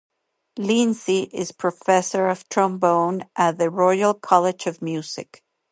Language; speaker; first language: English; non-native, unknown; Spanish